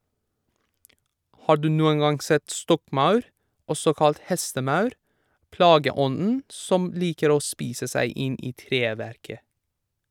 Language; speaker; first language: Norwegian; non-native, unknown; Persian